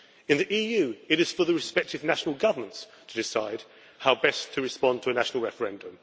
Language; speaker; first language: English; native; English